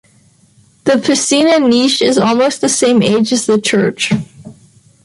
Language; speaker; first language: English; non-native, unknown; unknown